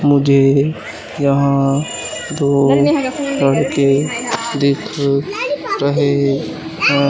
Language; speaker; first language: Hindi; native; Hindi